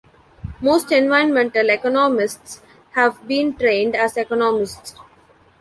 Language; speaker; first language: English; non-native, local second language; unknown